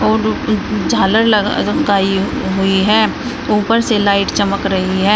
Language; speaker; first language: Hindi; native; Hindi